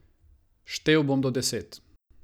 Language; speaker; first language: Slovenian; non-native, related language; Croatian